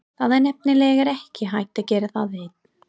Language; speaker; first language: Icelandic; non-native, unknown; English